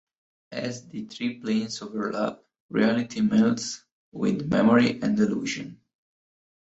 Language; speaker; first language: English; non-native, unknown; Italian